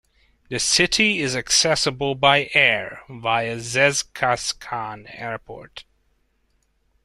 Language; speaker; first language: English; non-native, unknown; Hungarian